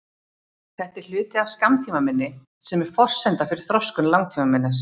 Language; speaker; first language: Icelandic; native; Icelandic